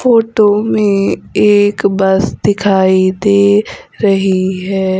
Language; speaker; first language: Hindi; native; Hindi